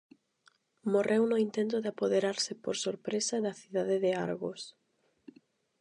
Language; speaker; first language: Galician; non-native, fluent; Spanish